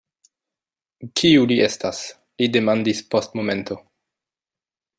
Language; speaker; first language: Esperanto; non-native, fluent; French